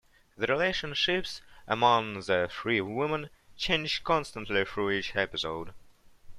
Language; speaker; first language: English; non-native, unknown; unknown